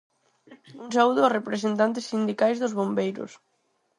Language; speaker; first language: Galician; non-native, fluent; Spanish